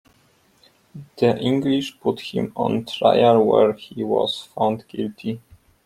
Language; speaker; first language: English; non-native, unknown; Polish